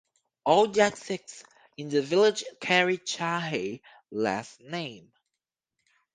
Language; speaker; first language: English; native; English